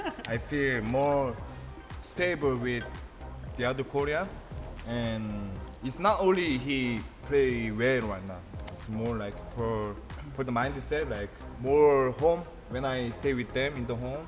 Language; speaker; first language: English; non-native, fluent; Korean